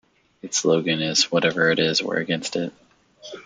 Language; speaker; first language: English; native; English